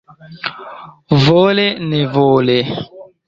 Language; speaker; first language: Esperanto; non-native, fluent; Chinese